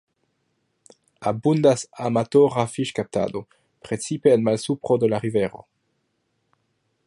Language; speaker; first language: Esperanto; non-native, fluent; French